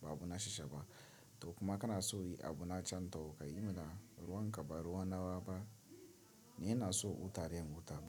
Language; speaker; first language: Hausa; non-native, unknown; Tiv